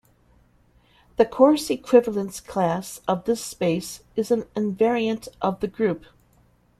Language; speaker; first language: English; native; English